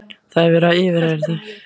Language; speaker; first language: Icelandic; native; Icelandic